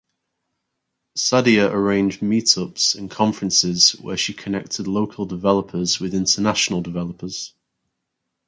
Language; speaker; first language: English; native; English